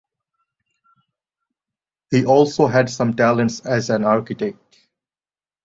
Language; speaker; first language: English; non-native, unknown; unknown